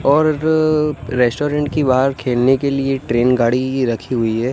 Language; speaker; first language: Hindi; non-native, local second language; Gujarati